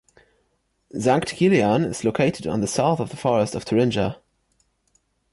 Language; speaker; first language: English; non-native, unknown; German